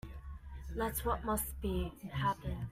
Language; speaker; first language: English; native; English